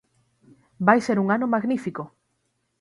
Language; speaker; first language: Galician; native; Galician